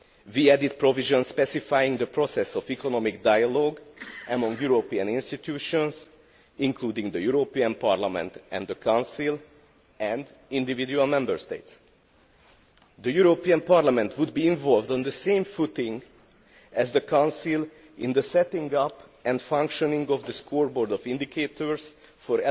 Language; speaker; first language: English; non-native, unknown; Hungarian